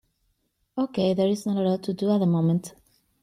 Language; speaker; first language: English; native; English